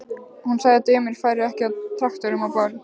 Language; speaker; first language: Icelandic; native; Icelandic